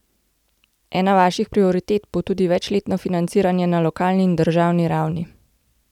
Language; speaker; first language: Slovenian; native; Slovenian